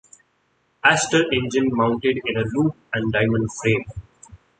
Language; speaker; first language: English; non-native, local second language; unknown